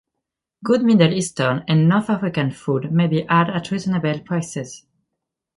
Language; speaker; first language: English; non-native, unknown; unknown